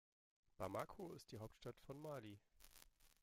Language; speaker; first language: German; native; German